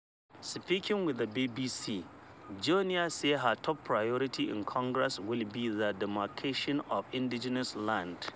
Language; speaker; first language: English; non-native, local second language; Hausa